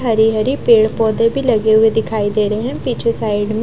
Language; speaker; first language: Hindi; non-native, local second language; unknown